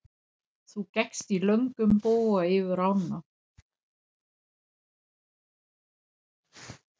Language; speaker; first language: Icelandic; non-native, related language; Danish